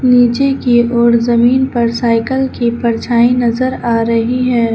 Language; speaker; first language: Hindi; native; Hindi